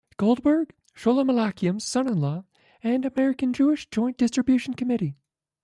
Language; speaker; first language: English; native; English